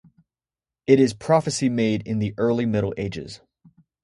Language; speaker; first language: English; native; English